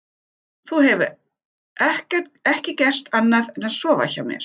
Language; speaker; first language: Icelandic; non-native, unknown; German